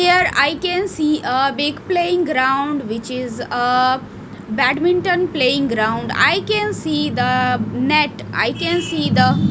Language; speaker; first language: English; non-native, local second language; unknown